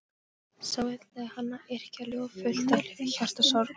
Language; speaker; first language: Icelandic; non-native, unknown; Polish